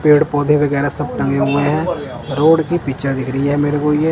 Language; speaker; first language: Hindi; non-native, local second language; Punjabi